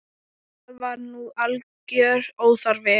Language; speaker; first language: Icelandic; non-native, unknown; Thai